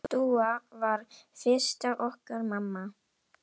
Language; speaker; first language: Icelandic; non-native, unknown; Indonesian